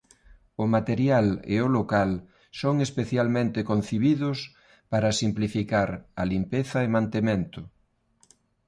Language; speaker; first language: Galician; non-native, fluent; Spanish